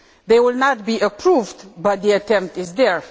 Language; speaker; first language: English; non-native, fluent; Romanian